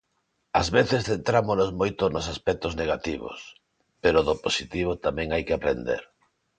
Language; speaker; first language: Galician; non-native, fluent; Spanish